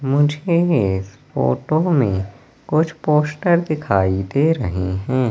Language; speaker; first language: Hindi; native; Hindi